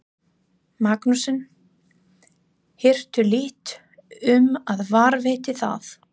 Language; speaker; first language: Icelandic; non-native, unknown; English